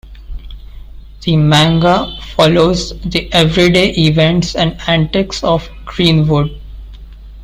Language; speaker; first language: English; non-native, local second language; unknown